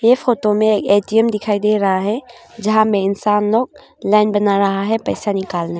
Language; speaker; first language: Hindi; non-native, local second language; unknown